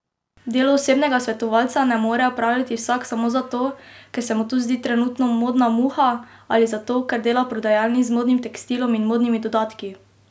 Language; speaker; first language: Slovenian; native; Slovenian